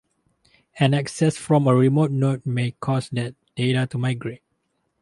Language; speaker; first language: English; non-native, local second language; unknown